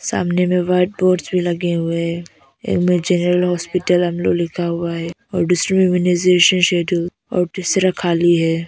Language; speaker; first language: Hindi; non-native, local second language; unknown